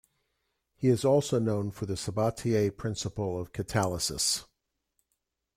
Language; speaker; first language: English; native; English